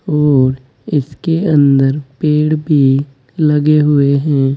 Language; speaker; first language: Hindi; native; Hindi